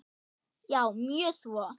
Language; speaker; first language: Icelandic; non-native, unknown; German